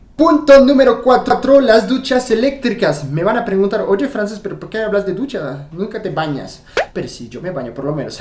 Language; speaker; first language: Spanish; non-native, fluent; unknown